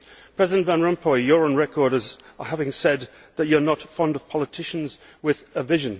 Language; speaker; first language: English; native; English